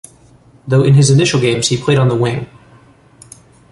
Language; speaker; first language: English; native; English